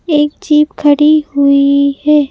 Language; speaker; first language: Hindi; native; Hindi